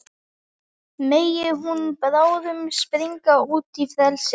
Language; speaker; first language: Icelandic; native; Icelandic